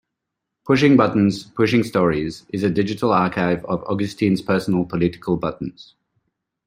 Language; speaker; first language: English; non-native, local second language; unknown